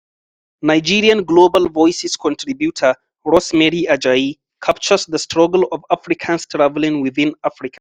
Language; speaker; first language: English; non-native, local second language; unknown